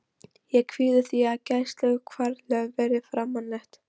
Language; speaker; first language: Icelandic; non-native, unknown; Polish